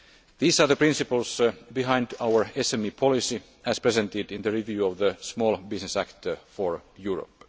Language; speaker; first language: English; non-native, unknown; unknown